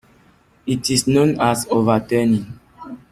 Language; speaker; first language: English; non-native, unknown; French